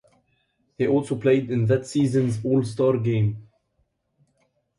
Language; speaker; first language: English; non-native, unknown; Arabic